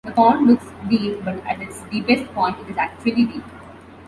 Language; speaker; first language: English; non-native, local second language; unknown